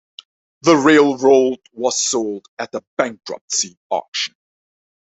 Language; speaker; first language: English; non-native, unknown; Dutch